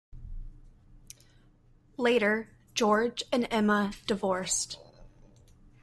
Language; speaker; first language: English; native; English